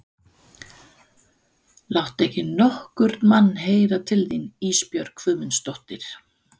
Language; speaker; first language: Icelandic; non-native, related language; Danish